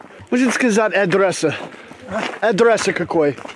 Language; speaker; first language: Russian; non-native, learner; English